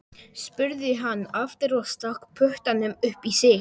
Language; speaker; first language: Icelandic; non-native, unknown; Polish